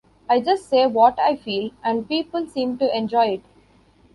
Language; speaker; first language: English; non-native, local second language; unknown